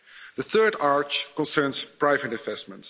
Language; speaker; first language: English; non-native, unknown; Dutch